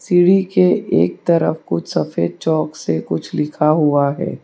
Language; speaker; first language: Hindi; non-native, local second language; Gujarati